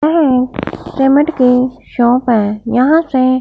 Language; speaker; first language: Hindi; non-native, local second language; Punjabi